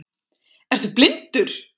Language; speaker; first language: Icelandic; native; Icelandic